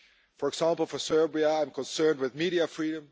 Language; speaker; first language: English; non-native, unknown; Dutch